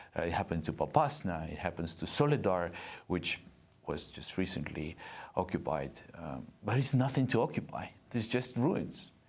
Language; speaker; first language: English; non-native, fluent; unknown